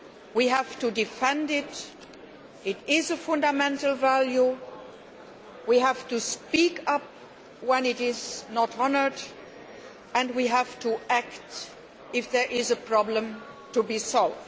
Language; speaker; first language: English; non-native, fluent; Luxembourgish